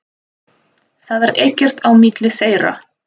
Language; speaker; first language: Icelandic; non-native, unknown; Russian